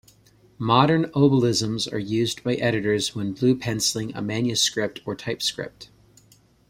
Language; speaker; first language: English; native; English